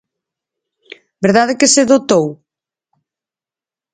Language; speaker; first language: Galician; native; Galician